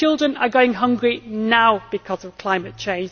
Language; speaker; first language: English; native; English